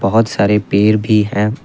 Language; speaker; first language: Hindi; non-native, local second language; Assamese